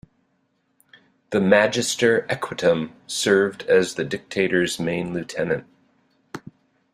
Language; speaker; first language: English; native; English